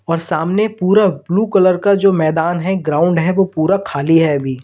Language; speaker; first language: Hindi; native; Hindi